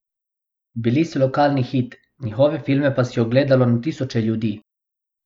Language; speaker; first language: Slovenian; non-native, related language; Bosnian